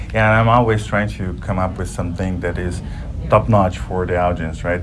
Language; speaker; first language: English; non-native, fluent; Portuguese